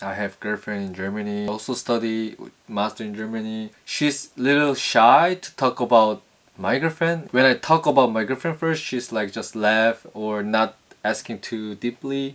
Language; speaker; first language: English; non-native, learner; Korean